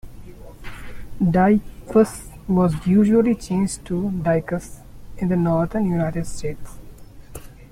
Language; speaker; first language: English; non-native, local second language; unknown